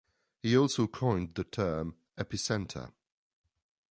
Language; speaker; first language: English; non-native, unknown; French